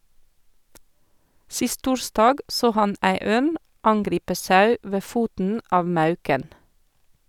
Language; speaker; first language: Norwegian; non-native, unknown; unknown